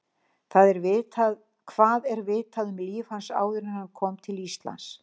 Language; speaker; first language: Icelandic; native; Icelandic